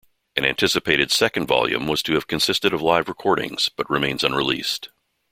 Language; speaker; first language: English; native; English